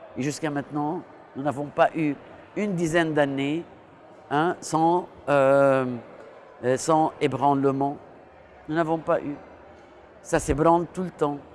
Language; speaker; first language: French; non-native, local second language; Arabic